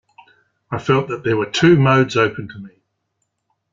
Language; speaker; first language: English; native; English